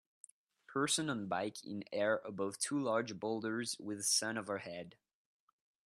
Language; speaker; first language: English; non-native, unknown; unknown